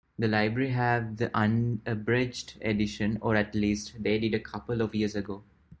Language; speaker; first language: English; non-native, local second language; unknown